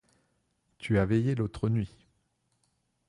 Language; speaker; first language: French; non-native, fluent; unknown